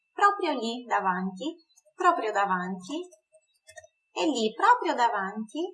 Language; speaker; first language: Italian; non-native, fluent; Portuguese